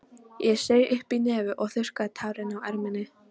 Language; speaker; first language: Icelandic; non-native, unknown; Polish